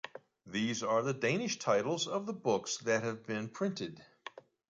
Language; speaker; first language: English; native; English